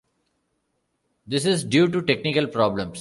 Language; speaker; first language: English; non-native, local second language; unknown